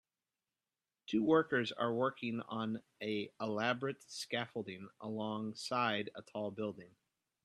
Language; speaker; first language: English; native; English